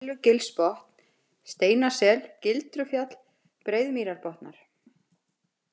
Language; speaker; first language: Icelandic; native; Icelandic